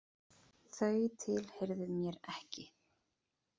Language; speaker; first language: Icelandic; native; Icelandic